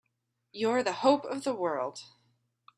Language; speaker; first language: English; native; English